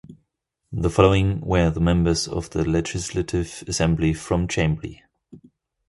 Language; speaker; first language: English; non-native, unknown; German